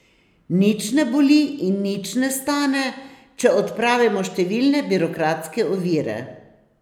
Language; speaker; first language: Slovenian; native; Slovenian